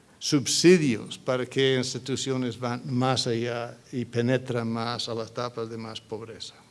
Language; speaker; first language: Spanish; non-native, fluent; English